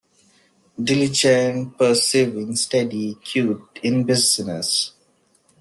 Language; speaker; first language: English; non-native, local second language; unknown